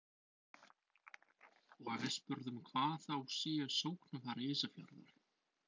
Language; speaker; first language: Icelandic; non-native, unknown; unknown